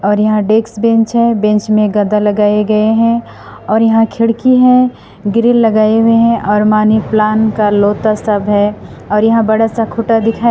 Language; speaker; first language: Hindi; non-native, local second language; Assamese